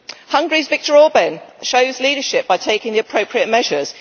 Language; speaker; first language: English; native; English